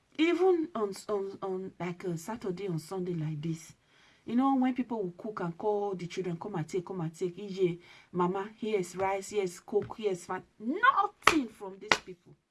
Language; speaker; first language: English; non-native, local second language; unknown